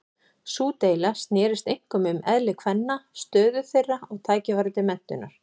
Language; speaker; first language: Icelandic; native; Icelandic